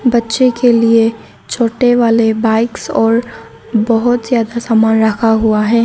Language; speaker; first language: Hindi; non-native, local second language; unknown